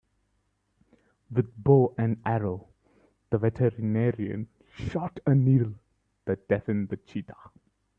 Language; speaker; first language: English; non-native, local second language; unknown